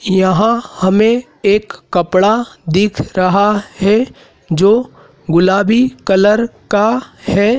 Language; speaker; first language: Hindi; native; Hindi